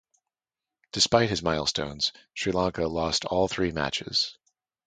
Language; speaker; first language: English; native; English